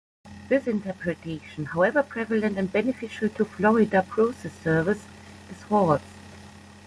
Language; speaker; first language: English; non-native, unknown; German